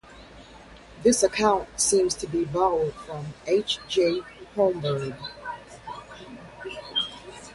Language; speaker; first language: English; native; English